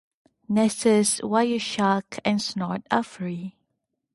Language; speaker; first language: English; non-native, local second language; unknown